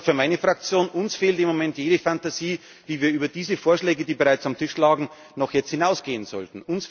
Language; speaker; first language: German; native; German